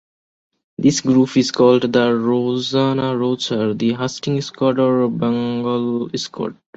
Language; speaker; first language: English; non-native, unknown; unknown